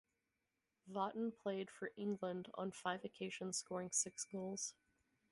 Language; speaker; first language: English; native; English